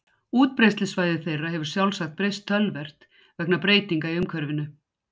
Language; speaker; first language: Icelandic; native; Icelandic